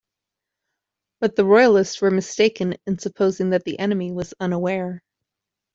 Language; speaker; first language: English; native; English